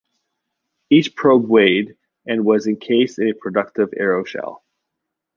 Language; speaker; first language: English; native; English